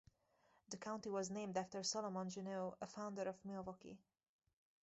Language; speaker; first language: English; native; English